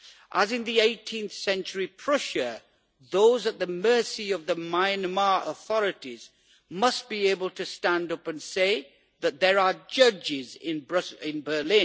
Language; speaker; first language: English; native; English